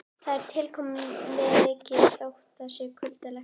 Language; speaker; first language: Icelandic; native; Icelandic